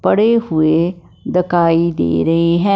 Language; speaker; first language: Hindi; non-native, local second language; Punjabi